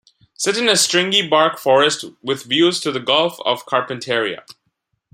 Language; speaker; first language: English; non-native, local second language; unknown